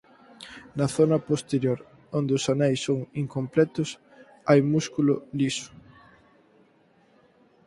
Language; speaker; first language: Galician; native; Galician